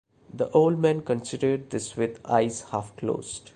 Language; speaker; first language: English; non-native, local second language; Malayalam